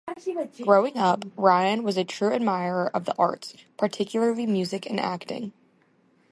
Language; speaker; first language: English; native; English